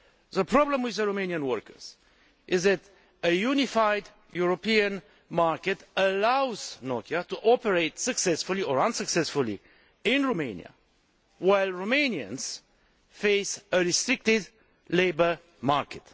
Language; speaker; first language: English; non-native, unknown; Romanian